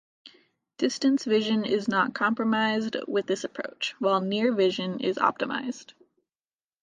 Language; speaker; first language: English; native; English